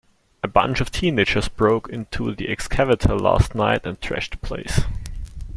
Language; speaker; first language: English; non-native, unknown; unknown